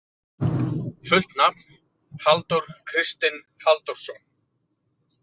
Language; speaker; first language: Icelandic; native; Icelandic